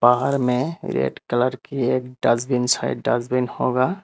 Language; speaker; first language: Hindi; non-native, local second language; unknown